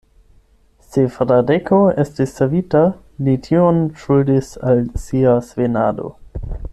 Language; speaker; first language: Esperanto; non-native, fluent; German